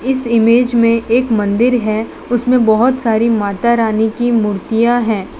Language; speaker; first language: Hindi; non-native, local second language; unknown